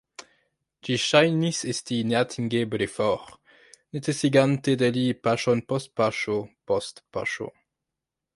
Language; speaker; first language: Esperanto; non-native, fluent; French